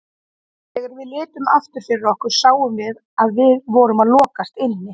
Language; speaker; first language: Icelandic; native; Icelandic